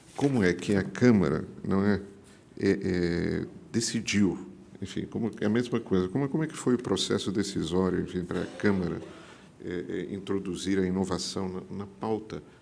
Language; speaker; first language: Portuguese; native; Portuguese